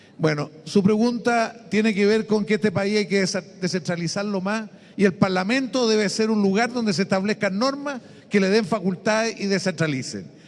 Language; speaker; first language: Spanish; native; Spanish